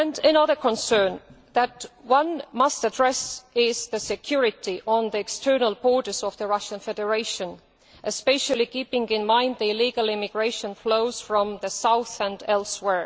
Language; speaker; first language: English; non-native, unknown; Estonian